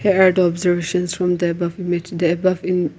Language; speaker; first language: English; non-native, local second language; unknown